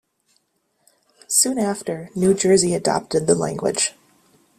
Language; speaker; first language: English; native; English